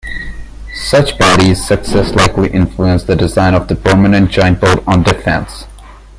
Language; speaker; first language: English; non-native, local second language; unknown